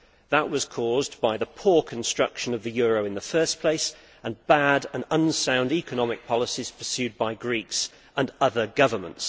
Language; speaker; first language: English; native; English